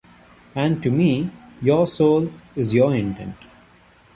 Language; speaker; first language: English; non-native, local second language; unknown